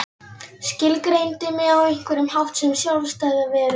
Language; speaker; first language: Icelandic; non-native, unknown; Polish